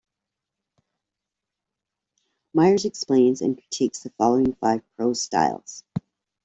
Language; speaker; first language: English; native; English